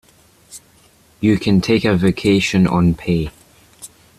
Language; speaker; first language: English; native; English